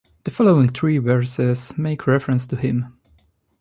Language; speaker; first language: English; non-native, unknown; Polish